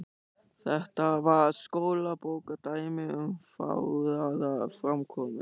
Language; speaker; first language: Icelandic; non-native, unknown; German